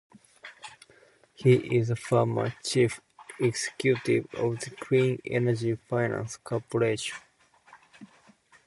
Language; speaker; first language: English; non-native, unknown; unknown